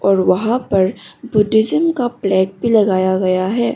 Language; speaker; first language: Hindi; non-native, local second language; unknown